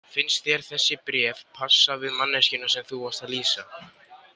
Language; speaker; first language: Icelandic; native; Icelandic